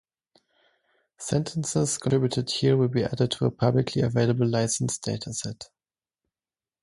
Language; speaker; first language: English; non-native, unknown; German